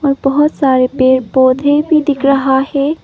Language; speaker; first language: Hindi; non-native, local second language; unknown